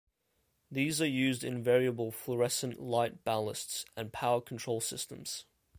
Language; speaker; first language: English; native; English